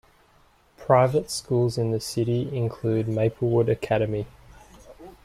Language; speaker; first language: English; native; English